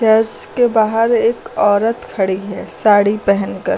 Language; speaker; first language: Hindi; native; Hindi